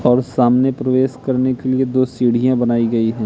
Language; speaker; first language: Hindi; native; Hindi